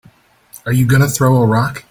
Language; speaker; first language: English; native; English